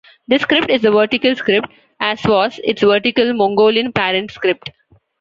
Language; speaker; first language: English; non-native, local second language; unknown